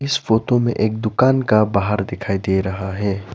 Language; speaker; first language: Hindi; non-native, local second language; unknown